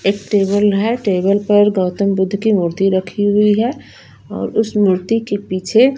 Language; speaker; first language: Hindi; non-native, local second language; Punjabi